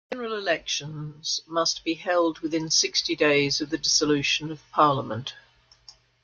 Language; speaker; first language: English; native; English